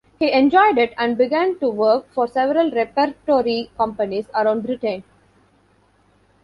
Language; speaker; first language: English; non-native, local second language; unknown